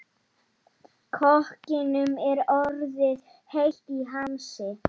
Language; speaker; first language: Icelandic; non-native, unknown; Polish